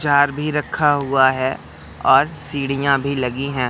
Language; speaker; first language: Hindi; native; Hindi